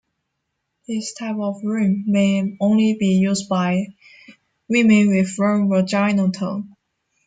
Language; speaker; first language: English; non-native, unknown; Chinese